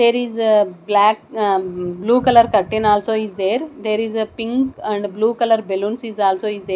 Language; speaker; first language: English; non-native, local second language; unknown